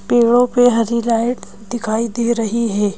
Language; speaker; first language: Hindi; native; Hindi